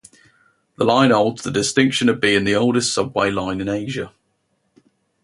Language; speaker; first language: English; native; English